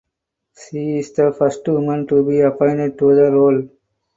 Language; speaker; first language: English; non-native, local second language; Tamil